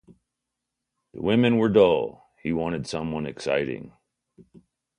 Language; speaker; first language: English; native; English